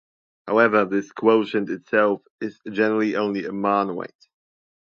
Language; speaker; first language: English; non-native, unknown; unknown